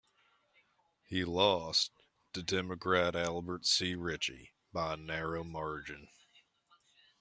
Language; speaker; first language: English; native; English